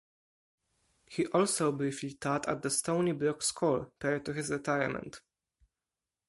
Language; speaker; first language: English; non-native, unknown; Polish